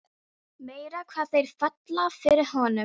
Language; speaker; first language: Icelandic; non-native, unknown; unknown